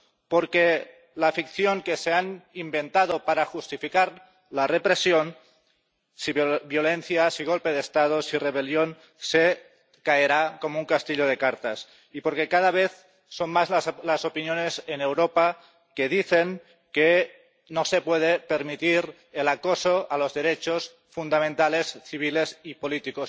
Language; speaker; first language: Spanish; non-native, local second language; Catalan